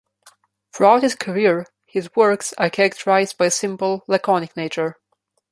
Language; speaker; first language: English; non-native, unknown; Slovenian